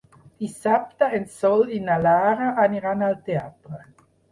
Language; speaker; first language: Catalan; non-native, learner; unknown